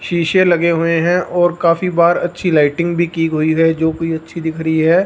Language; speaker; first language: Hindi; non-native, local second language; Punjabi